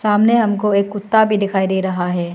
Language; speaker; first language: Hindi; non-native, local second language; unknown